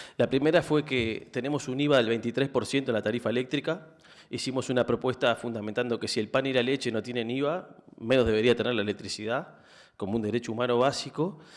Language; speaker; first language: Spanish; native; Spanish